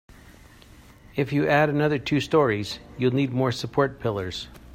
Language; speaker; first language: English; native; English